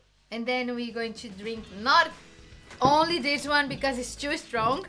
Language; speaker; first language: English; non-native, fluent; Portuguese